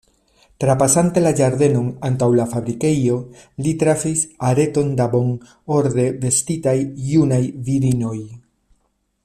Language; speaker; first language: Esperanto; non-native, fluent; Spanish